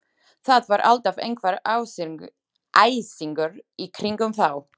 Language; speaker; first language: Icelandic; non-native, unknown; Slovak